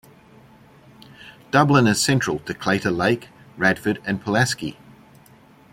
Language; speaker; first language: English; native; English